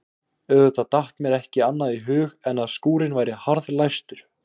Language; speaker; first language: Icelandic; native; Icelandic